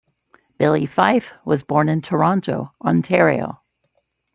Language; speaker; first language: English; native; English